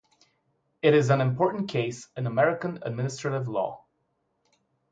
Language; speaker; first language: English; non-native, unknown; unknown